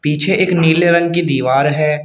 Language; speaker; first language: Hindi; native; Hindi